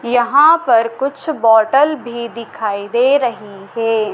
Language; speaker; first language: Hindi; native; Hindi